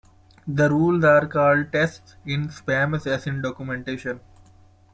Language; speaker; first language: English; non-native, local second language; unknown